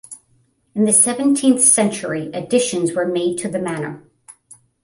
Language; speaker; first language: English; native; English